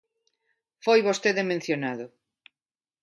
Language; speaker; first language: Galician; non-native, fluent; Spanish